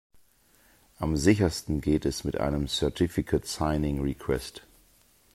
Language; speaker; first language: German; native; German